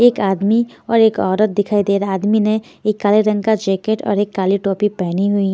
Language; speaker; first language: Hindi; native; Hindi